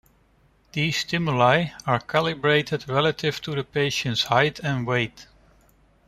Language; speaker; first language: English; non-native, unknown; Dutch